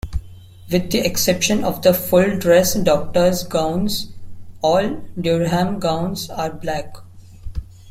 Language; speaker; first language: English; non-native, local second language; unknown